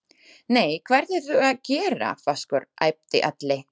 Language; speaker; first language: Icelandic; non-native, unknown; Slovak